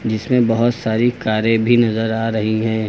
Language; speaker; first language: Hindi; native; Hindi